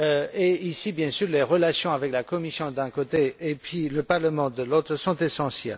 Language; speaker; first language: French; non-native, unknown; Romanian